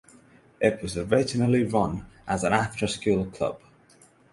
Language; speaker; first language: English; non-native, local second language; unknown